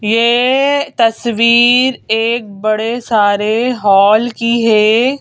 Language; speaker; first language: Hindi; native; Hindi